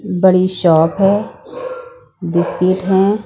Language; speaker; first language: Hindi; non-native, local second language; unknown